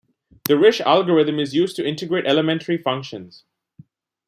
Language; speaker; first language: English; non-native, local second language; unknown